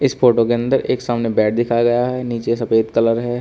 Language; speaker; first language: Hindi; native; Hindi